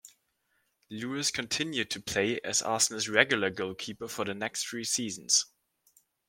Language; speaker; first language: English; non-native, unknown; German